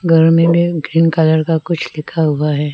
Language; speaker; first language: Hindi; non-native, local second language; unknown